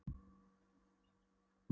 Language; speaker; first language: Icelandic; non-native, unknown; Polish